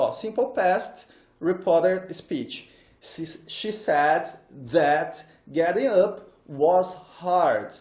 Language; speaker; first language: English; non-native, fluent; Portuguese